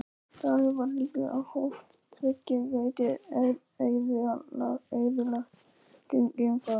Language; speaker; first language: Icelandic; non-native, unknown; Polish